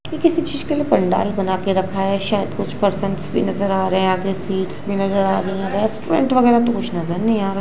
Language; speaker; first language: Hindi; non-native, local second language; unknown